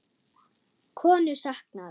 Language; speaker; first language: Icelandic; non-native, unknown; German